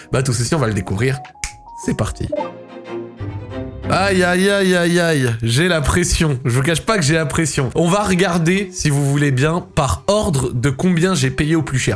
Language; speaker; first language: French; native; French